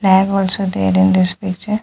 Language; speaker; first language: English; non-native, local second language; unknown